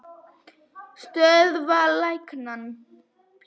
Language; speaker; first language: Icelandic; non-native, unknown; Polish